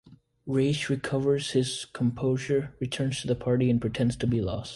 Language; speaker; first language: English; native; English